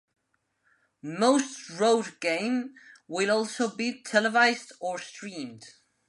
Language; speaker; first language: English; non-native, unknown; Spanish